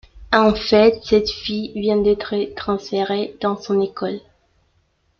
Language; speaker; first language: French; non-native, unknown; Spanish